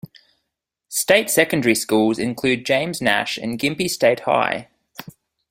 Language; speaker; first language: English; native; English